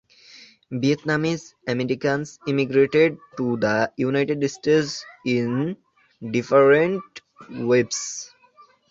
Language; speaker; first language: English; non-native, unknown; Bangla